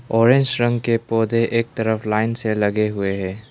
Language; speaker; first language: Hindi; non-native, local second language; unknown